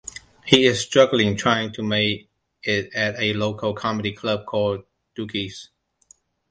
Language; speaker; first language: English; non-native, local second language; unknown